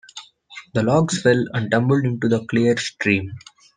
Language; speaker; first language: English; non-native, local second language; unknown